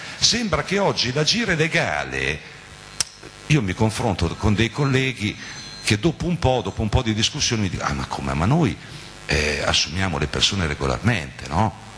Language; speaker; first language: Italian; native; Italian